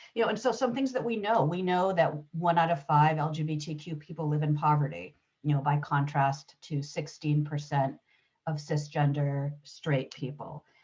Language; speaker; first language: English; early bilingual, other home language; Hebrew